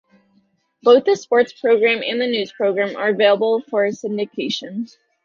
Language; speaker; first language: English; native; English